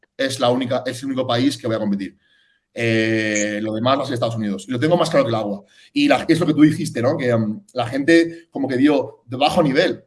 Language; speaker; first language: Spanish; native; Spanish